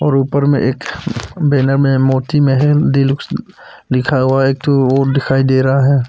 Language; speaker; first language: Hindi; non-native, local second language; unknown